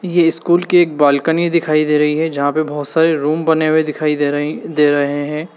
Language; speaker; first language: Hindi; native; Hindi